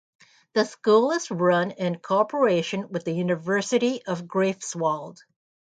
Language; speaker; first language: English; native; English